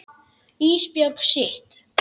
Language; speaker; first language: Icelandic; native; Icelandic